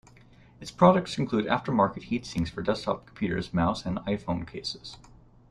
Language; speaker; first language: English; native; English